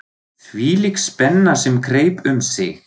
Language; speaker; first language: Icelandic; non-native, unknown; German